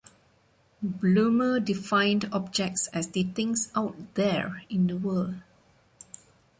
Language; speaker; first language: English; non-native, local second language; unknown